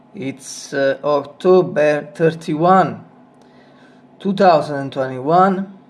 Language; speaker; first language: English; non-native, fluent; Italian